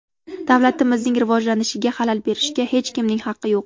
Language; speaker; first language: Uzbek; native; Uzbek